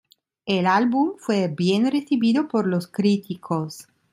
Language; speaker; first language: Spanish; non-native, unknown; Italian